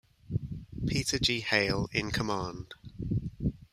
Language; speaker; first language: English; native; English